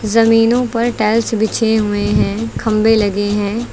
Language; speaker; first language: Hindi; native; Hindi